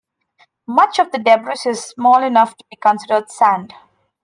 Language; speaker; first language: English; non-native, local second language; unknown